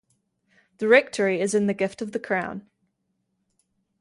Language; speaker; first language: English; native; English